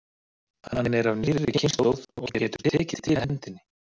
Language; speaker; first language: Icelandic; native; Icelandic